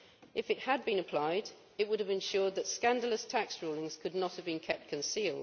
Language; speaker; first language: English; native; English